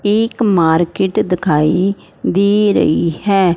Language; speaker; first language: Hindi; non-native, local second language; Punjabi